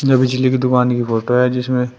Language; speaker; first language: Hindi; native; Hindi